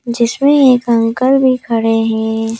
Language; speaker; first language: Hindi; native; Hindi